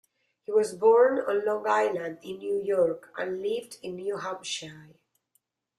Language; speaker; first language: English; non-native, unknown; Spanish